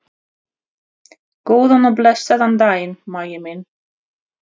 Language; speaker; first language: Icelandic; non-native, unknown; Russian